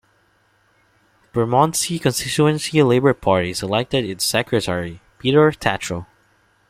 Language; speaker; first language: English; non-native, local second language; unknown